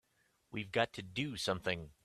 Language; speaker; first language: English; native; English